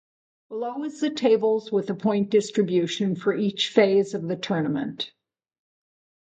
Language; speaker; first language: English; native; English